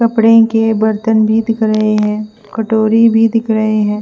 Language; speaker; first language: Hindi; non-native, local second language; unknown